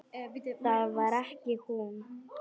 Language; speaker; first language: Icelandic; non-native, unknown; Polish